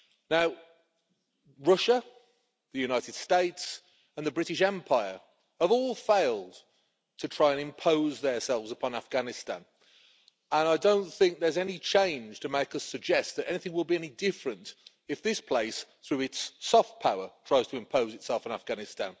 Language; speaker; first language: English; native; English